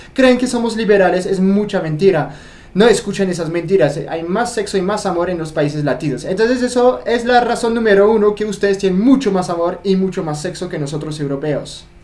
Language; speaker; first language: Spanish; non-native, fluent; French